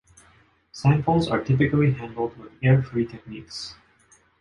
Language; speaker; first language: English; non-native, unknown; Japanese